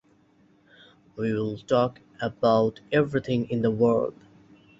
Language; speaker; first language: English; non-native, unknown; Bangla